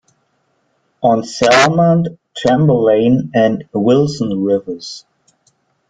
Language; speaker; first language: English; non-native, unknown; German